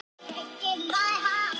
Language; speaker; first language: Icelandic; non-native, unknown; Thai